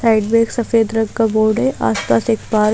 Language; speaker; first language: Hindi; native; Hindi